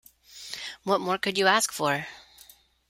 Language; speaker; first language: English; non-native, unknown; Spanish